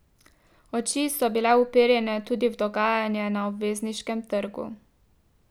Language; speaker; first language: Slovenian; native; Slovenian